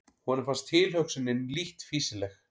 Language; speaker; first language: Icelandic; native; Icelandic